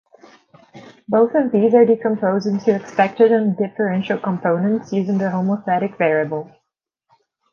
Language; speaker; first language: English; non-native, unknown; Portuguese